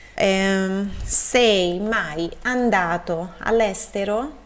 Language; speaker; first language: Italian; non-native, fluent; Portuguese